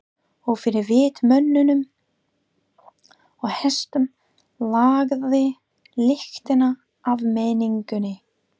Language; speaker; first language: Icelandic; non-native, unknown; English